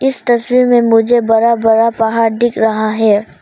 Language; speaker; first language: Hindi; non-native, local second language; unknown